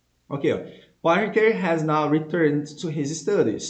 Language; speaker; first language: English; non-native, fluent; Portuguese